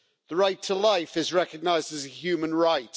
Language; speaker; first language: English; native; English